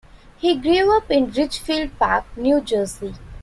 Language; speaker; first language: English; non-native, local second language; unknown